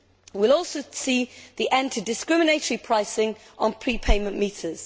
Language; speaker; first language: English; native; English